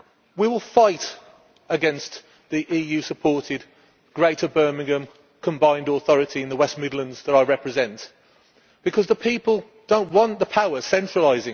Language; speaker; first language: English; native; English